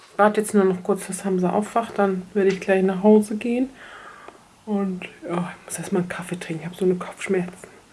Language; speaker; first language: German; early bilingual, other home language; Turkish